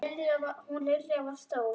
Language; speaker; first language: Icelandic; non-native, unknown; German